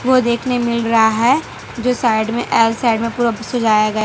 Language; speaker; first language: Hindi; non-native, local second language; Gujarati